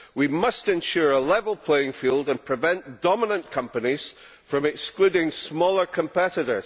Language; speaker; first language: English; native; English